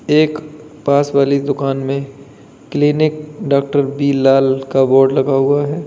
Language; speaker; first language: Hindi; native; Hindi